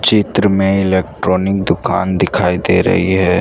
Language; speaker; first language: Hindi; non-native, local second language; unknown